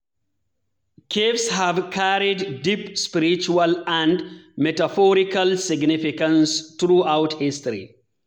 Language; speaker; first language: English; non-native, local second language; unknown